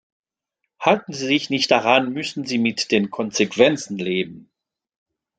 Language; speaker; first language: German; non-native, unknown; French